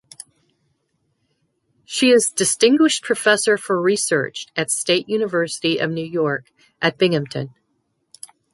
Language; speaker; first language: English; native; English